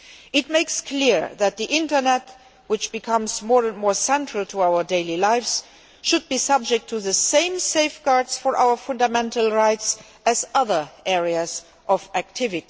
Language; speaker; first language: English; non-native, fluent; Luxembourgish